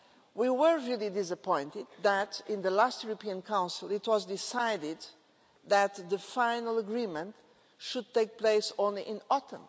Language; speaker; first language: English; non-native, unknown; Portuguese